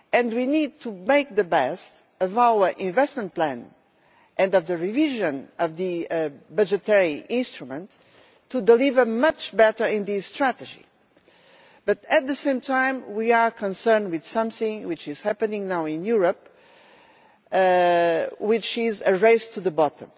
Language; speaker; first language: English; non-native, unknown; Portuguese